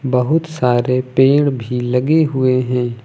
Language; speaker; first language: Hindi; native; Hindi